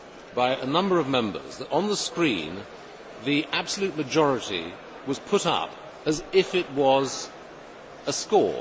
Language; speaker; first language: English; native; English